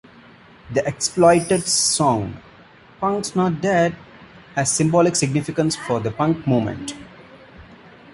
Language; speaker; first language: English; non-native, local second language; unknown